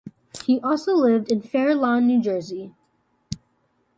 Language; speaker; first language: English; native; English